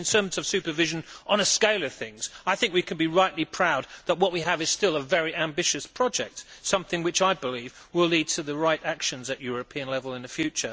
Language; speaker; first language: English; native; English